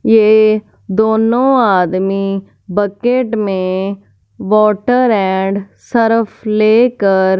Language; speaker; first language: Hindi; non-native, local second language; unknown